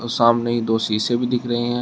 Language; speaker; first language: Hindi; native; Hindi